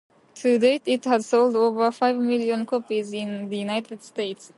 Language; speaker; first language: English; non-native, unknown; Japanese